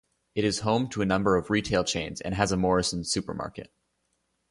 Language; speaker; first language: English; native; English